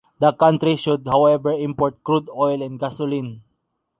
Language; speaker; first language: English; non-native, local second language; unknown